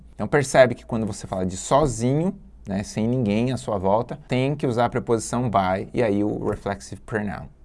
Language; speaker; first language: Portuguese; native; Portuguese